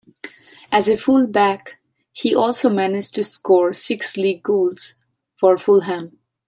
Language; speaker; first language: English; non-native, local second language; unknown